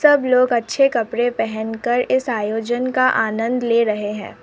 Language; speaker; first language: Hindi; non-native, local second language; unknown